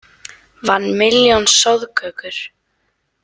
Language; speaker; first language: Icelandic; native; Icelandic